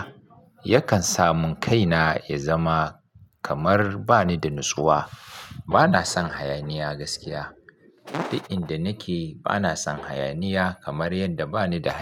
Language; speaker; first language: Hausa; native; Hausa